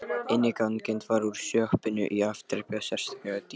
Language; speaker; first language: Icelandic; non-native, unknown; Lithuanian